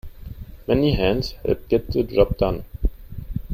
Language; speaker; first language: English; non-native, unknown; German